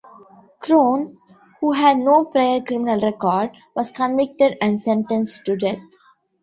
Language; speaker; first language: English; non-native, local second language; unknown